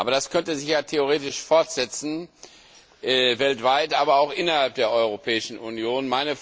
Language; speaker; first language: German; non-native, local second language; Luxembourgish